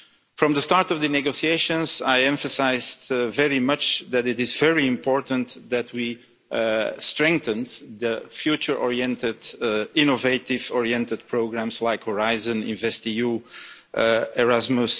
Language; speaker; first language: English; non-native, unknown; Dutch